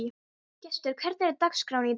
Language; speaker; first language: Icelandic; non-native, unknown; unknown